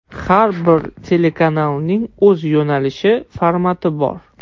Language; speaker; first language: Uzbek; non-native, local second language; Russian